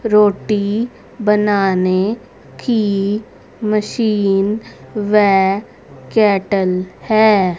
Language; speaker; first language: Hindi; native; Hindi